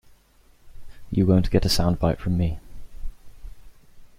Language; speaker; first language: English; native; English